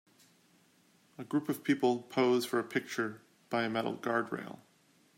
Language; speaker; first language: English; native; English